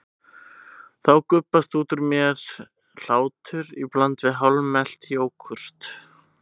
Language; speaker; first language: Icelandic; native; Icelandic